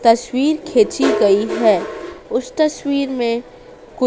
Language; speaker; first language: Hindi; native; Hindi